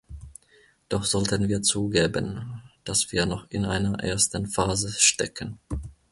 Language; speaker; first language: German; non-native, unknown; Finnish